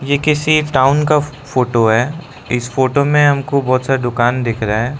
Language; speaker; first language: Hindi; non-native, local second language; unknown